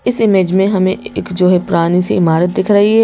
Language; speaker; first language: Hindi; native; Hindi